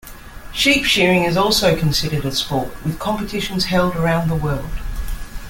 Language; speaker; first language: English; native; English